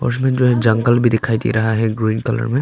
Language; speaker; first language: Hindi; non-native, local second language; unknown